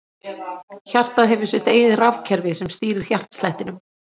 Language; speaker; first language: Icelandic; native; Icelandic